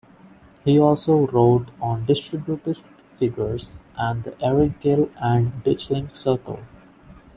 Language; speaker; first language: English; non-native, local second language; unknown